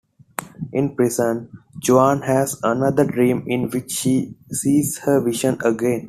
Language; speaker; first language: English; non-native, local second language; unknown